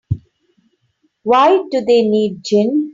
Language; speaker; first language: English; non-native, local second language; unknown